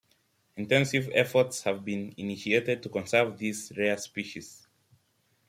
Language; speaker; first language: English; native; English